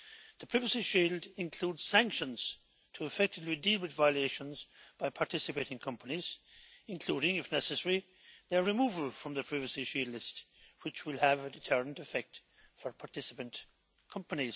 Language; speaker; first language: English; native; English